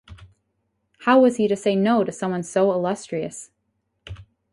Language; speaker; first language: English; native; English